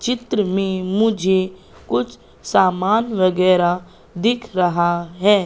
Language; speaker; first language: Hindi; native; Hindi